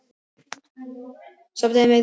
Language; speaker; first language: Icelandic; non-native, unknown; Polish